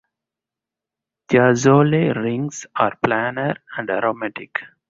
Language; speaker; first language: English; non-native, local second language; Tamil